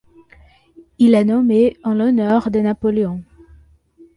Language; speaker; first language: French; non-native, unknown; Portuguese